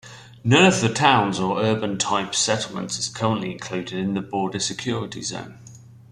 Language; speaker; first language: English; native; English